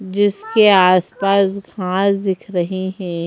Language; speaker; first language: Hindi; native; Hindi